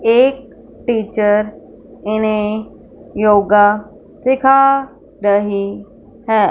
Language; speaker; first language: Hindi; non-native, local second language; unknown